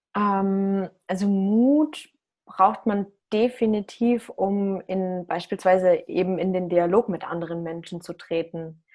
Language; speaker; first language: German; early bilingual, other home language; Russian